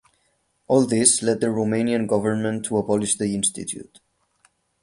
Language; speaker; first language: English; non-native, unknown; Catalan